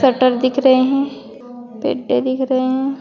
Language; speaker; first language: Hindi; native; Hindi